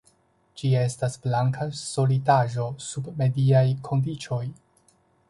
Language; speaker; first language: Esperanto; non-native, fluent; Chinese